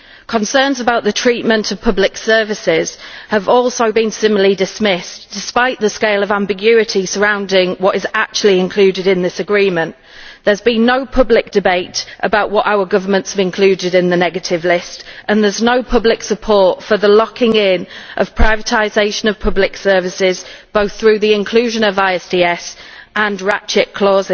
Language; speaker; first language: English; native; English